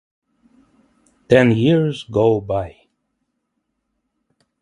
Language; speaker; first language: English; non-native, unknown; Ukrainian